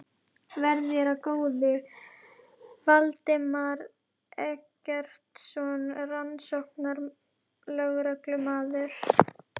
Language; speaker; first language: Icelandic; native; Icelandic